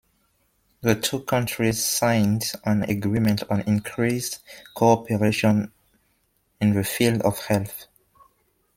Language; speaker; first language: English; non-native, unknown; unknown